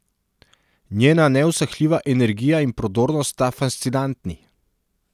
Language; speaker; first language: Slovenian; non-native, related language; Serbian